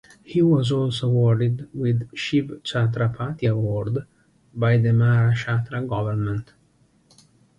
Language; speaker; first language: English; non-native, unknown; Italian